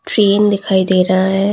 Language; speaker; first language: Hindi; non-native, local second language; Assamese